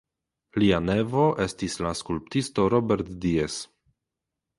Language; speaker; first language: Esperanto; non-native, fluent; Polish